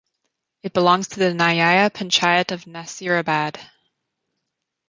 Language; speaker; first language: English; native; English